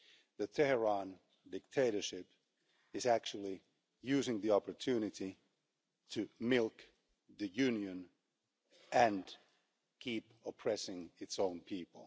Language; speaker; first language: English; non-native, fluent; Finnish